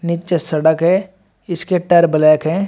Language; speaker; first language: Hindi; native; Hindi